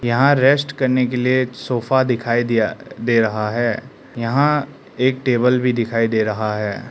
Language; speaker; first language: Hindi; non-native, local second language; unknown